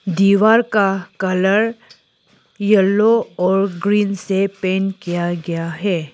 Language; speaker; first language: Hindi; non-native, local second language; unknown